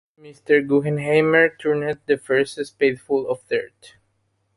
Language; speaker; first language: English; non-native, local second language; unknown